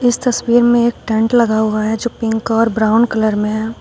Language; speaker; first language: Hindi; native; Hindi